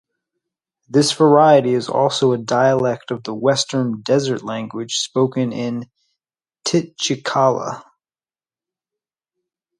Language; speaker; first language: English; native; English